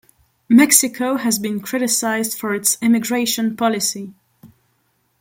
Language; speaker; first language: English; non-native, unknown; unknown